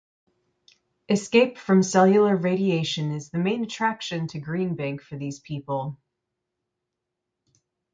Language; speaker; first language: English; native; English